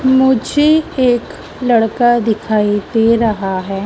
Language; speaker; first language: Hindi; native; Hindi